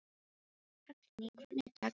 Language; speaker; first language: Icelandic; non-native, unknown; Filipino